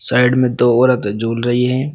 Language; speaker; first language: Hindi; native; Hindi